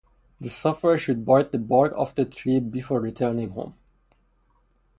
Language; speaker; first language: English; non-native, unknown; Persian